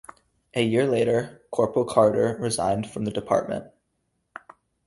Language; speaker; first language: English; native; English